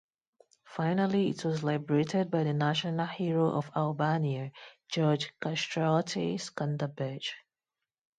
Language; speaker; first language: English; non-native, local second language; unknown